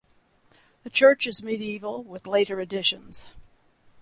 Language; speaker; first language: English; native; English